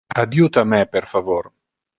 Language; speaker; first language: Interlingua; non-native, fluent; Italian